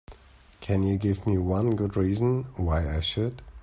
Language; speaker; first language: English; native; English